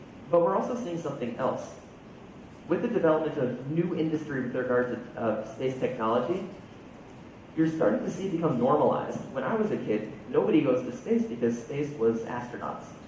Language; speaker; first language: English; native; English